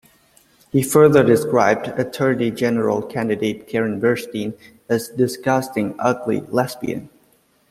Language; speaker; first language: English; native; English